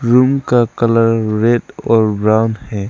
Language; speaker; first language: Hindi; non-native, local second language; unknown